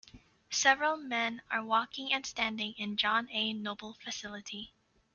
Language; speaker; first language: English; native; English